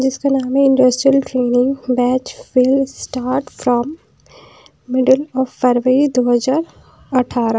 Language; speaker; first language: Hindi; non-native, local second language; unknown